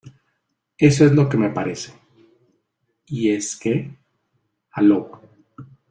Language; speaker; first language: Spanish; native; Spanish